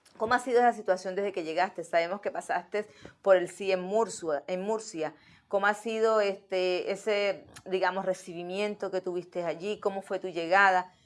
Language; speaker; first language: Spanish; native; Spanish